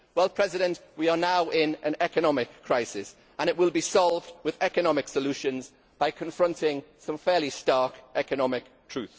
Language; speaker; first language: English; native; English